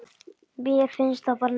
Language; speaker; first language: Icelandic; native; Icelandic